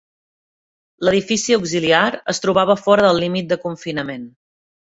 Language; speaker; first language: Catalan; native; Catalan